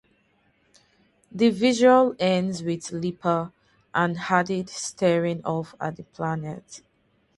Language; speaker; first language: English; non-native, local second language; Yoruba